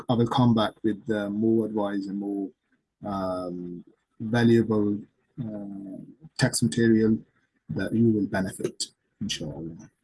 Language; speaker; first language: English; non-native, local second language; Urdu